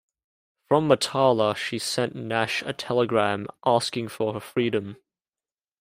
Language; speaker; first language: English; native; English